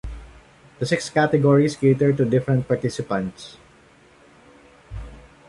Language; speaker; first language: English; non-native, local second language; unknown